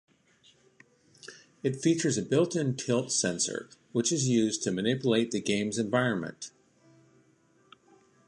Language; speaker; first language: English; native; English